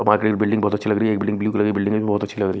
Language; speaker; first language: Hindi; non-native, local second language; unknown